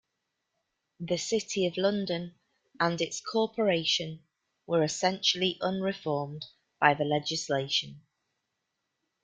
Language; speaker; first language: English; native; English